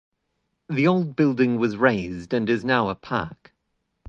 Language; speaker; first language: English; native; English